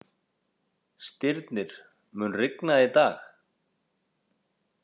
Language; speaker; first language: Icelandic; native; Icelandic